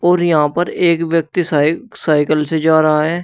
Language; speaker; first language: Hindi; native; Hindi